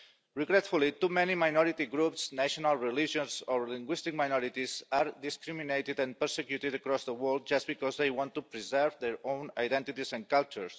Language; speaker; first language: English; non-native, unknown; Catalan